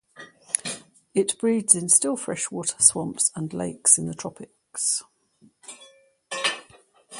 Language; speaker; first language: English; native; English